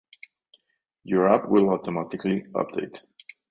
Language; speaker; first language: English; non-native, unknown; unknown